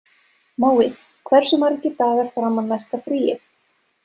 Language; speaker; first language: Icelandic; non-native, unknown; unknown